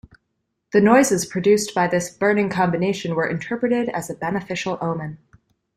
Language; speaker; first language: English; native; English